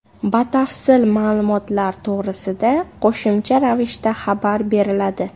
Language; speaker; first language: Uzbek; native; Uzbek